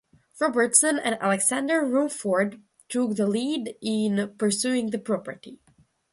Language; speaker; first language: English; non-native, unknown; Russian